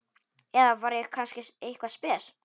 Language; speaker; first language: Icelandic; non-native, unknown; Polish